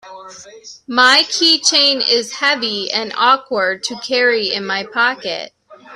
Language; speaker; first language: English; native; English